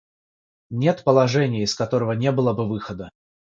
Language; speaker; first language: Russian; non-native, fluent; Georgian